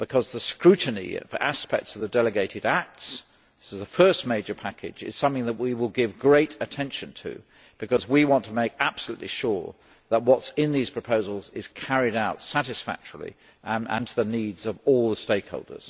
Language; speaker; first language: English; native; English